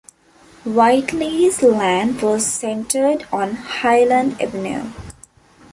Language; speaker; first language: English; non-native, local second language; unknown